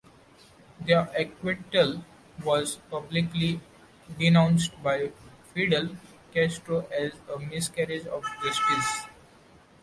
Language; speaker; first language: English; non-native, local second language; Marathi